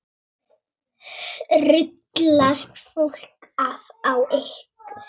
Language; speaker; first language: Icelandic; native; Icelandic